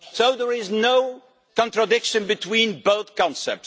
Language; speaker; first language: English; non-native, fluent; Dutch